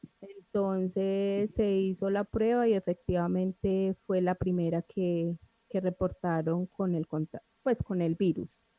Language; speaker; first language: Spanish; native; Spanish